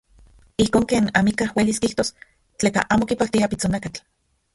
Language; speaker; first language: Central Puebla Nahuatl; non-native, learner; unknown